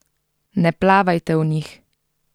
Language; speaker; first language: Slovenian; native; Slovenian